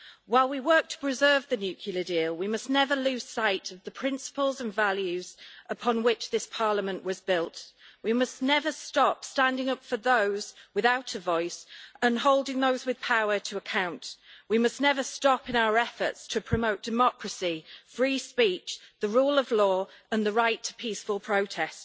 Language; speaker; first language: English; native; English